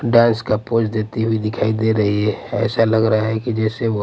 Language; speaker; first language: Hindi; non-native, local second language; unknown